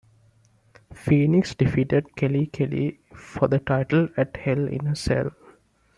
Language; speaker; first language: English; non-native, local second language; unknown